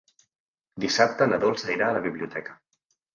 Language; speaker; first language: Catalan; native; Catalan